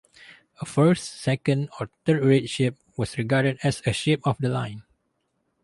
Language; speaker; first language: English; non-native, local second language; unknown